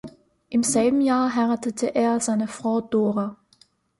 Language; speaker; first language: German; native; German